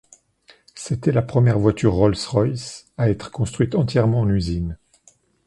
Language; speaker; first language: French; native; French